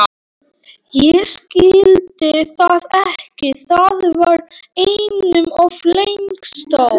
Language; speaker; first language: Icelandic; non-native, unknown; Polish